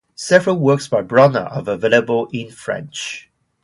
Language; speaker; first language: English; non-native, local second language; Cantonese